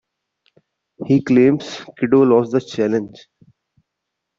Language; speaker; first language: English; non-native, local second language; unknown